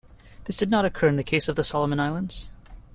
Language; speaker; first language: English; native; English